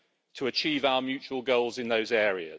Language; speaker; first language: English; native; English